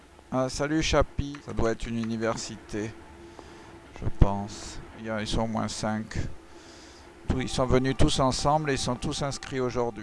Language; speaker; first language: French; native; French